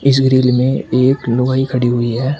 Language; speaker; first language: Hindi; native; Hindi